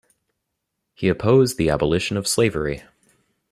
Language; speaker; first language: English; native; English